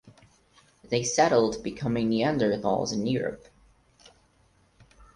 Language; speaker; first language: English; non-native, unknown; Portuguese